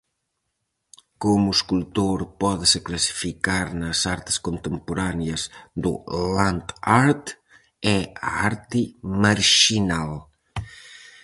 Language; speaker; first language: Galician; native; Galician